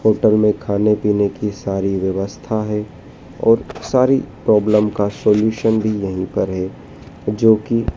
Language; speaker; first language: Hindi; native; Hindi